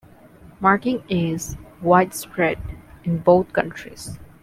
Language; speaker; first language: English; non-native, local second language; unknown